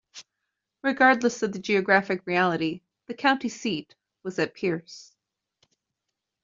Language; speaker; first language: English; native; English